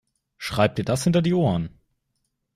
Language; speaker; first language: German; native; German